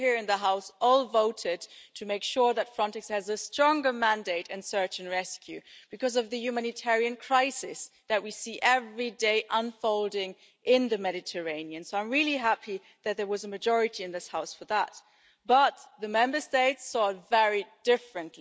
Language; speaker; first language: English; non-native, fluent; German